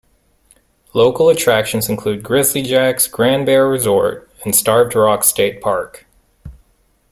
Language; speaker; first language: English; native; English